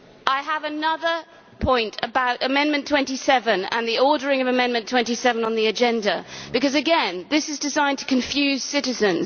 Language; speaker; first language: English; native; English